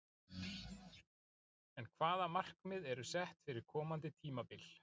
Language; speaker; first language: Icelandic; native; Icelandic